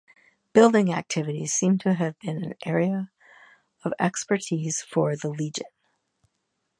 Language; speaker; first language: English; native; English